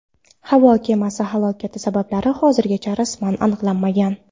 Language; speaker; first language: Uzbek; non-native, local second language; Kara-Kalpak